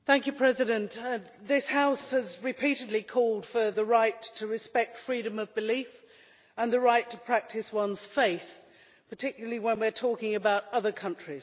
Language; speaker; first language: English; native; English